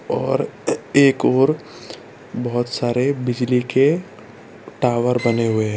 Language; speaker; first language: Hindi; non-native, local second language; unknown